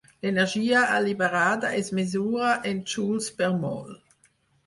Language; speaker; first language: Catalan; non-native, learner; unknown